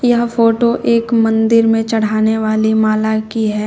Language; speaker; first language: Hindi; native; Hindi